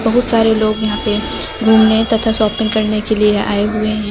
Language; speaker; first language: Hindi; native; Hindi